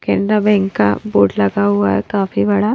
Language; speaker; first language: Hindi; native; Hindi